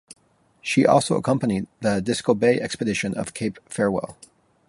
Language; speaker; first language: English; native; English